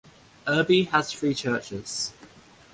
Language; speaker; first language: English; native; English